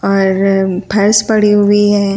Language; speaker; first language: Hindi; native; Hindi